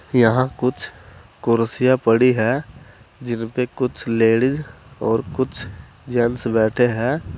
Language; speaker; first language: Hindi; native; Hindi